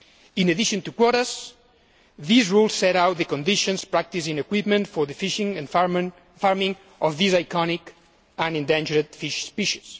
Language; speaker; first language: English; non-native, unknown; Spanish